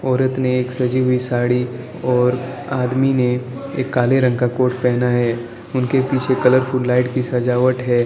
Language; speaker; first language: Hindi; non-native, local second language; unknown